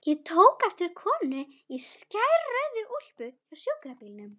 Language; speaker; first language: Icelandic; native; Icelandic